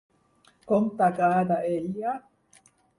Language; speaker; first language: Catalan; non-native, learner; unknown